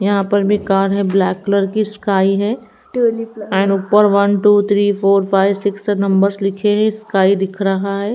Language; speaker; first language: Hindi; native; Hindi